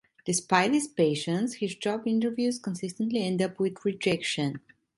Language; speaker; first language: English; non-native, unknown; Italian